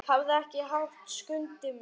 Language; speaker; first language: Icelandic; native; Icelandic